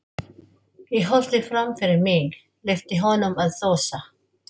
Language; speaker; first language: Icelandic; non-native, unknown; Filipino